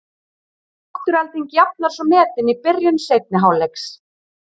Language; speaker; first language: Icelandic; native; Icelandic